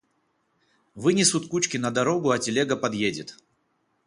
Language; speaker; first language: Russian; non-native, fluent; Georgian